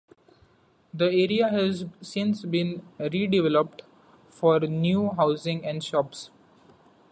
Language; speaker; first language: English; non-native, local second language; Marathi